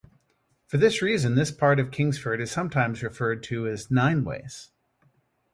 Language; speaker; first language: English; native; English